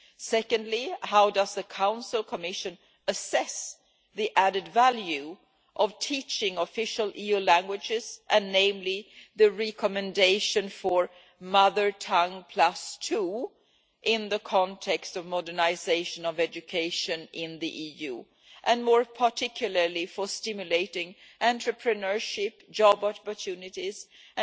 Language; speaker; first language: English; non-native, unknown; Swedish